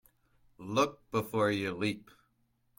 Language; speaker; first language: English; native; English